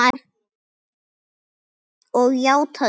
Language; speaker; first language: Icelandic; native; Icelandic